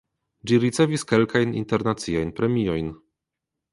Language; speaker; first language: Esperanto; non-native, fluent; Polish